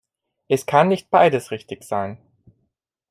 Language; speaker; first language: German; non-native, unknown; Italian